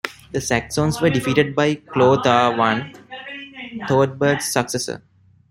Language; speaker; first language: English; non-native, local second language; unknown